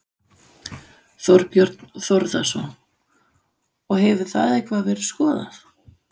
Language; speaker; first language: Icelandic; non-native, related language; Danish